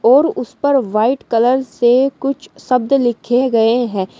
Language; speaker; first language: Hindi; native; Hindi